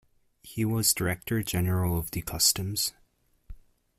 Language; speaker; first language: English; native; English